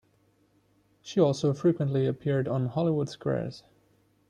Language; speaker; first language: English; non-native, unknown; German